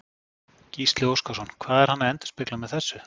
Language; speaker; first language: Icelandic; native; Icelandic